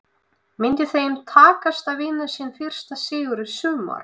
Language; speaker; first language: Icelandic; non-native, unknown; Russian